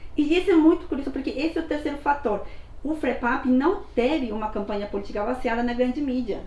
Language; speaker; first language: Portuguese; non-native, fluent; Spanish